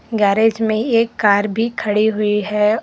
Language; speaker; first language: Hindi; non-native, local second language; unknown